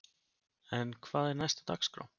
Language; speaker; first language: Icelandic; native; Icelandic